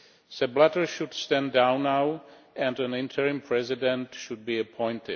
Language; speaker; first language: English; non-native, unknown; Czech